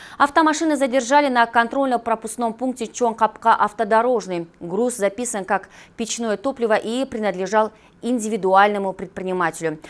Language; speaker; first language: Russian; non-native, local second language; Kyrgyz